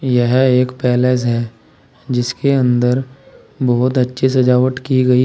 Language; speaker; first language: Hindi; native; Hindi